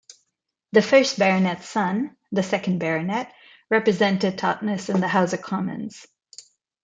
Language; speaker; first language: English; non-native, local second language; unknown